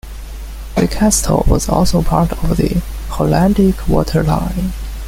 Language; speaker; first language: English; non-native, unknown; Chinese